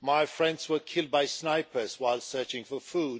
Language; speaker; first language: English; non-native, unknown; Swedish